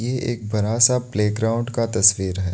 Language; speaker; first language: Hindi; non-native, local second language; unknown